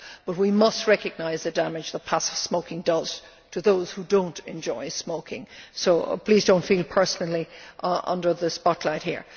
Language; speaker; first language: English; native; English